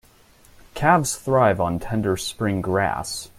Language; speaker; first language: English; native; English